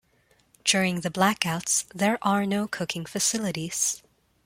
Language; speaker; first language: English; non-native, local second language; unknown